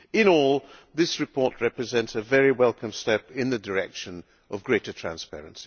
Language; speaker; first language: English; non-native, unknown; Hungarian